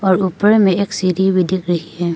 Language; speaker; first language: Hindi; non-native, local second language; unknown